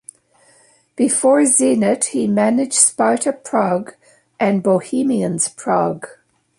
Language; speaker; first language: English; native; English